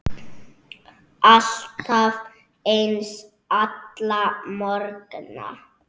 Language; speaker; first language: Icelandic; native; Icelandic